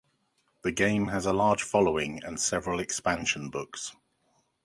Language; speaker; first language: English; native; English